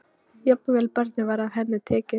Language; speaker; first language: Icelandic; non-native, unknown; Polish